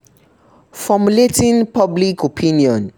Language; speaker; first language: English; non-native, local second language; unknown